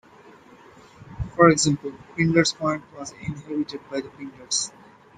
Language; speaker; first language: English; non-native, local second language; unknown